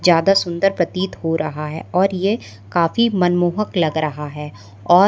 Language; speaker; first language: Hindi; native; Hindi